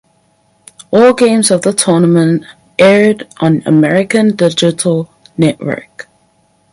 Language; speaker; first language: English; native; English